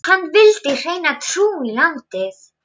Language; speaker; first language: Icelandic; non-native, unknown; Polish